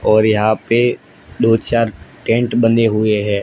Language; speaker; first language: Hindi; non-native, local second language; Gujarati